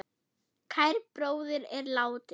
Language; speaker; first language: Icelandic; non-native, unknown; German